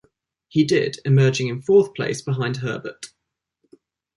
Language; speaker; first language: English; native; English